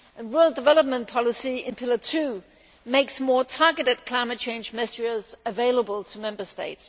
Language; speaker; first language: English; non-native, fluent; Danish